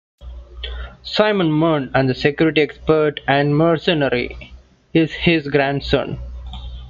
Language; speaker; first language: English; non-native, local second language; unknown